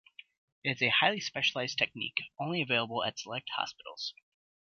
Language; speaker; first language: English; native; English